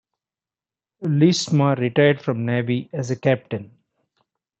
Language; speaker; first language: English; non-native, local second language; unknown